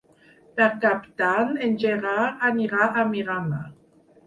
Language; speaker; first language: Catalan; non-native, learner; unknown